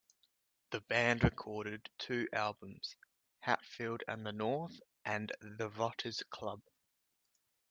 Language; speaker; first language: English; native; English